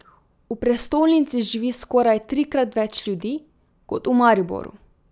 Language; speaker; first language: Slovenian; native; Slovenian